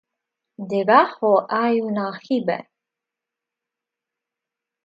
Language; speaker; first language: Spanish; non-native, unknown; Russian